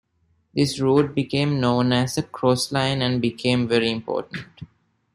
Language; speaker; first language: English; non-native, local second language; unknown